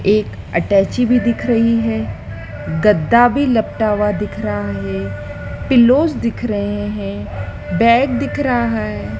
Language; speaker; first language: Hindi; native; Hindi